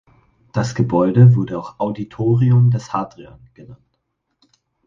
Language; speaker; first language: German; native; German